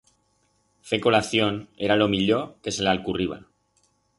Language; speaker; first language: Aragonese; non-native, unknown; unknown